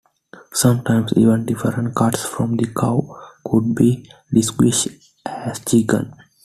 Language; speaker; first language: English; non-native, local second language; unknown